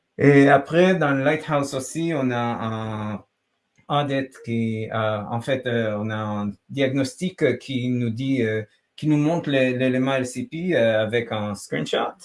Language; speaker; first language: French; non-native, fluent; Hebrew